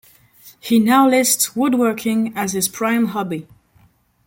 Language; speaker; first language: English; non-native, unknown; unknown